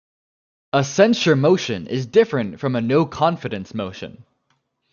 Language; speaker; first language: English; native; English